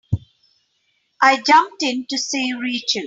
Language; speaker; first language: English; non-native, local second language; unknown